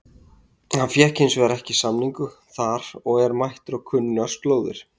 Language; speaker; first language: Icelandic; native; Icelandic